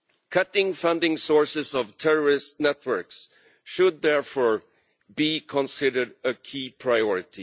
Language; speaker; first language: English; non-native, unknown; Swedish